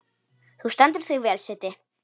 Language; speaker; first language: Icelandic; non-native, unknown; Polish